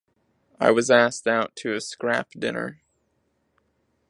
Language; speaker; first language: English; native; English